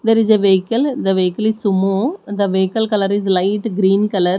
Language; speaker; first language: English; non-native, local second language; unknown